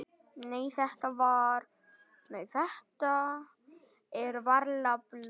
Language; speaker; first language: Icelandic; non-native, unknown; Vietnamese